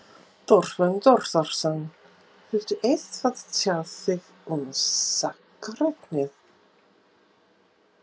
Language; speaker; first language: Icelandic; non-native, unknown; English